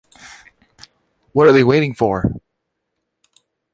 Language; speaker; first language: English; native; English